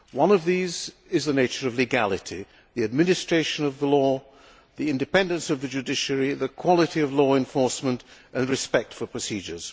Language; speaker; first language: English; non-native, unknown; Hungarian